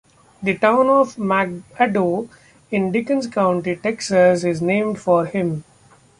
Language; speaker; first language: English; non-native, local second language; Marathi